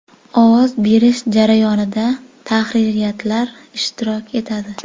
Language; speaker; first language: Uzbek; native; Uzbek